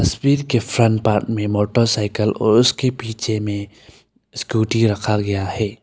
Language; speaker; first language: Hindi; early bilingual, other home language; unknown